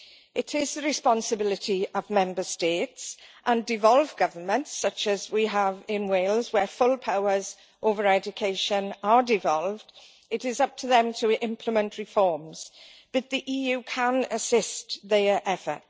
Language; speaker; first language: English; native; English